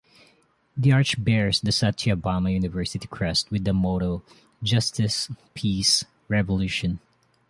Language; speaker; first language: English; non-native, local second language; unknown